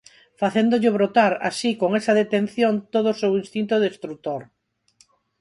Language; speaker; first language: Galician; non-native, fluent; Spanish